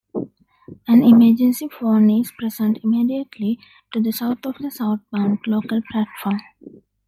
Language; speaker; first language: English; non-native, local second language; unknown